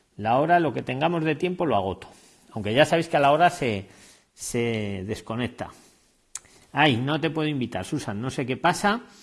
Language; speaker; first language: Spanish; native; Spanish